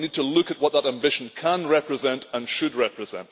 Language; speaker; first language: English; native; English